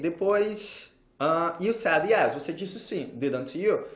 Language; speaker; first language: English; non-native, fluent; Portuguese